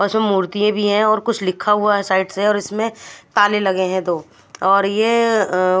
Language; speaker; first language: Hindi; non-native, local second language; Punjabi